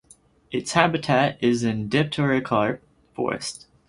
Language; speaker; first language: English; native; English